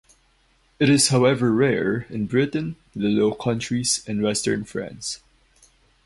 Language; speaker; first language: English; non-native, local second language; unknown